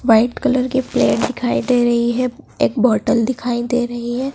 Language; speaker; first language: Hindi; native; Hindi